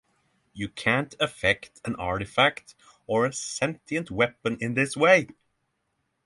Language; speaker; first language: English; non-native, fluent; Norwegian